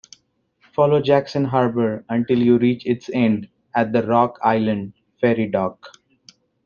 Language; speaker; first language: English; non-native, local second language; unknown